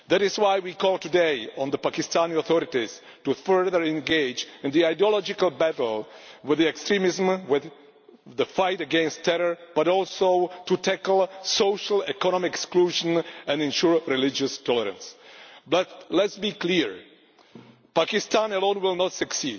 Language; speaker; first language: English; non-native, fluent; Czech